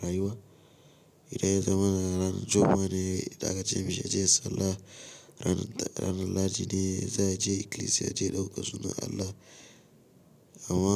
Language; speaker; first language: Hausa; native; Hausa